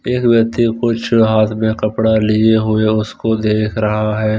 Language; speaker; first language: Hindi; non-native, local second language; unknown